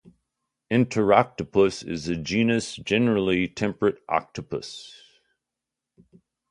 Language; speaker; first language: English; native; English